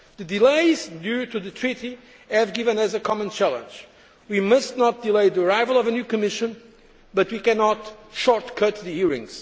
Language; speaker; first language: English; non-native, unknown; Portuguese